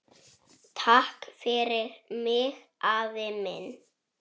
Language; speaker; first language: Icelandic; native; Icelandic